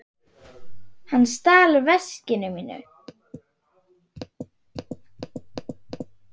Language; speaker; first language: Icelandic; non-native, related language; Swedish